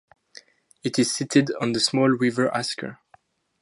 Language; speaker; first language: English; non-native, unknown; French